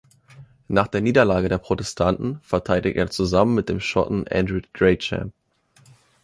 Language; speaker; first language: German; native; German